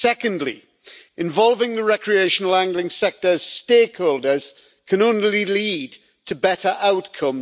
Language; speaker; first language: English; native; English